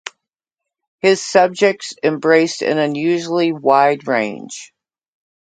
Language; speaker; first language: English; native; English